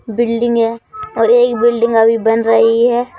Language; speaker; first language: Hindi; native; Hindi